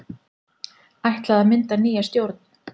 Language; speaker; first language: Icelandic; native; Icelandic